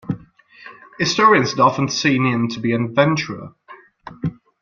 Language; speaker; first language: English; non-native, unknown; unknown